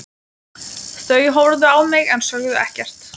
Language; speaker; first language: Icelandic; non-native, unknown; Lithuanian